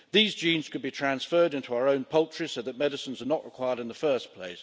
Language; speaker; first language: English; native; English